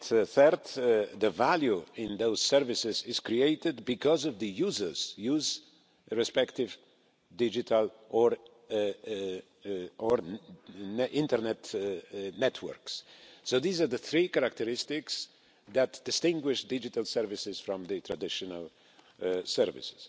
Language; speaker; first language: English; non-native, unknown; Polish